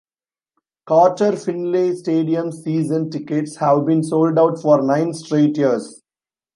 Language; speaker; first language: English; non-native, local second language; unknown